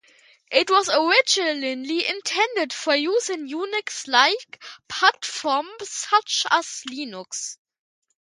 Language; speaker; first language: English; non-native, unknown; German